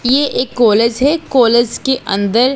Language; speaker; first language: Hindi; non-native, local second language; Punjabi